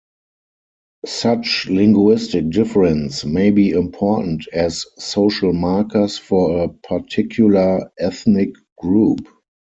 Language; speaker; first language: English; non-native, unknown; German